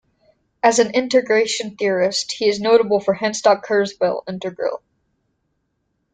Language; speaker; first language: English; native; English